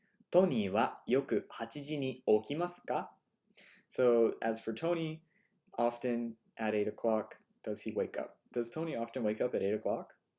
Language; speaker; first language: English; native; English